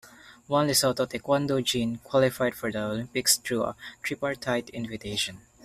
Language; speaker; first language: English; non-native, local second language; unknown